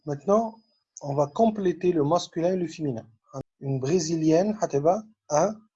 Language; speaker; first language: French; non-native, fluent; Arabic